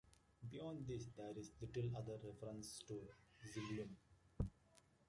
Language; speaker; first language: English; native; English